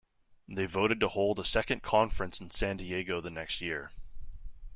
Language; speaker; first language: English; native; English